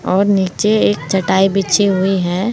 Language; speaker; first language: Hindi; native; Hindi